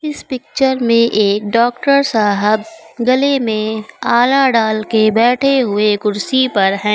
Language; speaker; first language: Hindi; native; Hindi